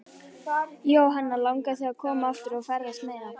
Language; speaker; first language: Icelandic; native; Icelandic